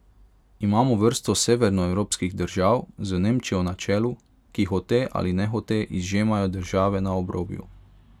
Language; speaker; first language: Slovenian; non-native, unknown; Hungarian